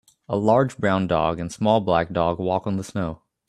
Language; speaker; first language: English; native; English